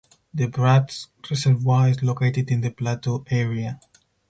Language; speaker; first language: English; non-native, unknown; Spanish